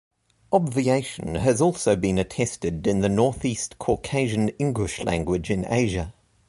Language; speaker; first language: English; native; English